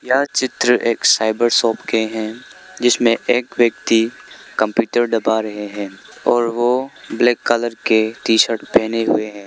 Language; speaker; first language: Hindi; non-native, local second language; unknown